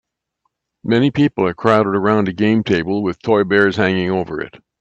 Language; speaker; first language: English; native; English